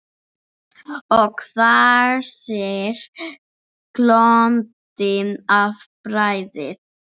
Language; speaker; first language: Icelandic; non-native, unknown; English